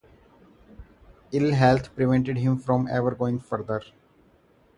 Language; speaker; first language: English; non-native, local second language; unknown